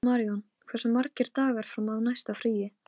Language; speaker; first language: Icelandic; non-native, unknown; Polish